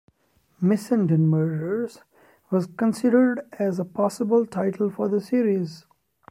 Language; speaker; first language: English; non-native, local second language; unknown